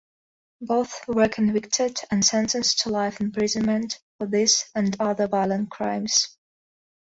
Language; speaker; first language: English; non-native, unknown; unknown